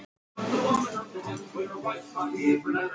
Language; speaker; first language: Icelandic; non-native, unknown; Russian